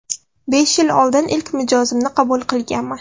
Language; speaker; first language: Uzbek; non-native, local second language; Russian